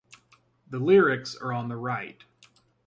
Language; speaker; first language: English; native; English